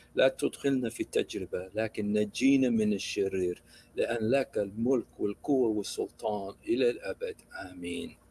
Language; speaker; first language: Arabic; early bilingual, other home language; English